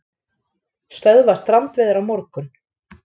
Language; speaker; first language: Icelandic; native; Icelandic